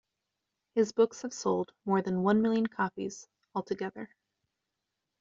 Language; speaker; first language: English; native; English